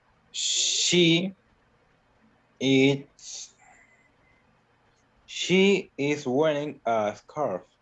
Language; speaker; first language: English; non-native, learner; Spanish